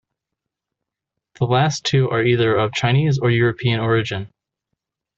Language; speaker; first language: English; native; English